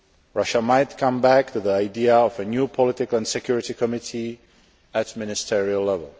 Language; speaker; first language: English; non-native, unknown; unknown